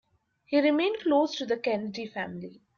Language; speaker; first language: English; non-native, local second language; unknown